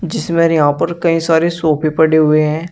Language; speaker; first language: Hindi; native; Hindi